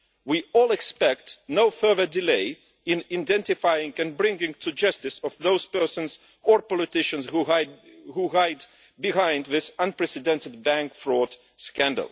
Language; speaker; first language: English; non-native, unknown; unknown